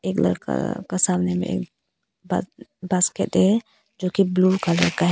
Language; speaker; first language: Hindi; early bilingual, other home language; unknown